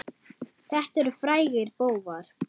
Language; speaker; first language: Icelandic; non-native, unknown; German